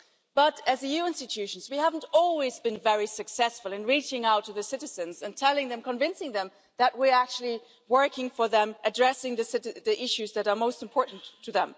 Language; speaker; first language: English; non-native, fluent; German